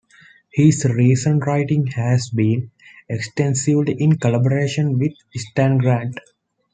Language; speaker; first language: English; non-native, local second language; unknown